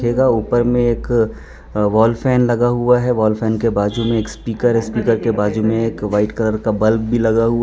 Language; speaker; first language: Hindi; non-native, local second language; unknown